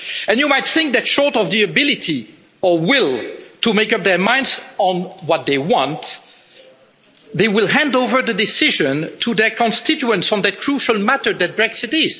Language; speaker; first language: English; non-native, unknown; French